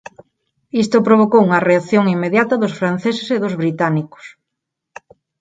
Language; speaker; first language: Galician; non-native, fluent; Spanish